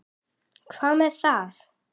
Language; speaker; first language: Icelandic; native; Icelandic